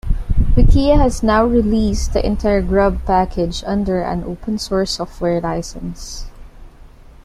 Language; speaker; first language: English; non-native, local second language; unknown